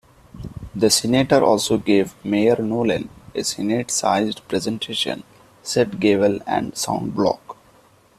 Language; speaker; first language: English; non-native, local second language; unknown